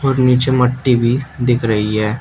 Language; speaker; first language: Hindi; native; Hindi